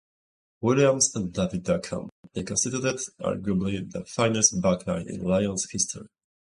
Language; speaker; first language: English; native; English